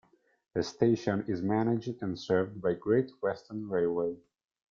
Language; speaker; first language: English; non-native, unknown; Italian